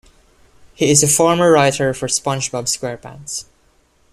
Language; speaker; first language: English; non-native, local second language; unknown